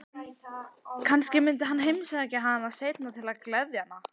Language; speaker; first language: Icelandic; native; Icelandic